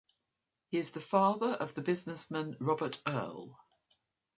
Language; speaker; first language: English; native; English